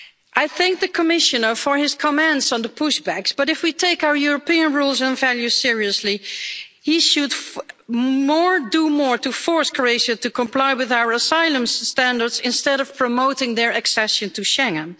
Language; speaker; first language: English; non-native, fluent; Dutch